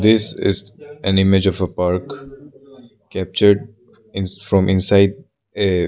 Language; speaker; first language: English; non-native, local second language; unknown